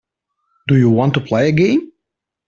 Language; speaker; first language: English; non-native, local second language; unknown